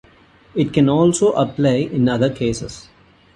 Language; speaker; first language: English; non-native, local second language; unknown